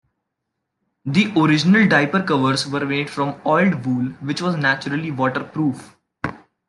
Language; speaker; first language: English; non-native, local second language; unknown